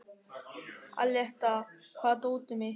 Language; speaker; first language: Icelandic; non-native, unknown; German